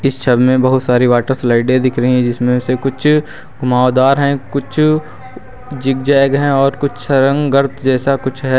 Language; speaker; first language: Hindi; native; Hindi